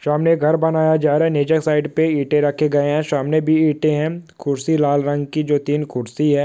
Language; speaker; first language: Hindi; non-native, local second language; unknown